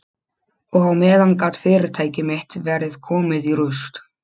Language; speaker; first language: Icelandic; non-native, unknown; Polish